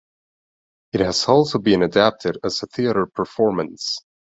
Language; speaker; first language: English; non-native, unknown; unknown